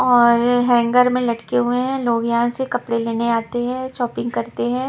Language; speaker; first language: Hindi; non-native, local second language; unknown